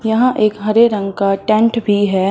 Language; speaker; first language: Hindi; non-native, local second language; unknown